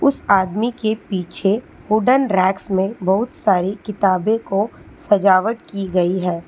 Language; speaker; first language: Hindi; non-native, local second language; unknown